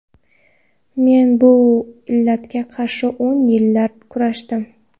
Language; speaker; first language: Uzbek; non-native, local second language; Kara-Kalpak